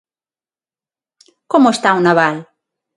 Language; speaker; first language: Galician; non-native, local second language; Spanish